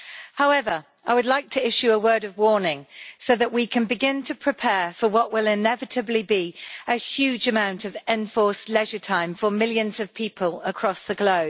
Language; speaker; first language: English; native; English